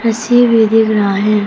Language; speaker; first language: Hindi; non-native, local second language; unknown